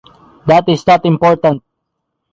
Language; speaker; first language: English; non-native, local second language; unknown